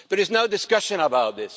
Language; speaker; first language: English; non-native, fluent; Dutch